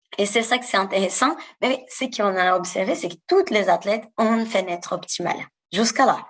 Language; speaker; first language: French; non-native, fluent; Portuguese